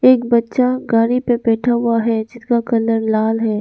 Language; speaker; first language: Hindi; non-native, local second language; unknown